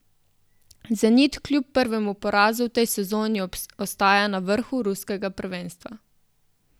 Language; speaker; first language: Slovenian; native; Slovenian